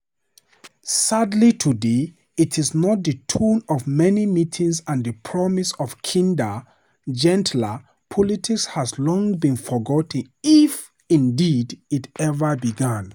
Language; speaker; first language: English; non-native, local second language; Hausa